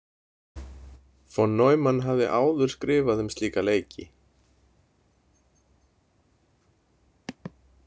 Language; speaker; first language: Icelandic; native; Icelandic